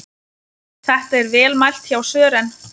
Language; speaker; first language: Icelandic; non-native, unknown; Lithuanian